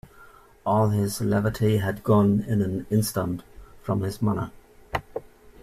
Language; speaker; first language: English; native; English